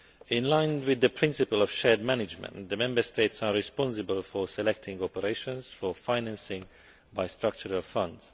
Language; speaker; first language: English; non-native, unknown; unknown